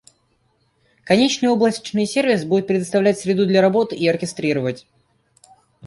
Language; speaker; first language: Russian; native; Russian